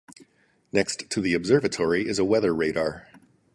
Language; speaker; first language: English; native; English